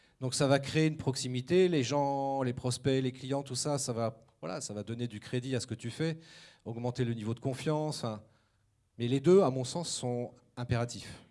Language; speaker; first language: French; native; French